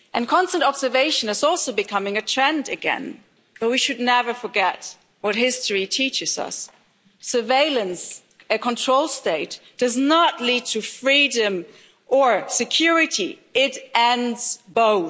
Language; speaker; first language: English; non-native, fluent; German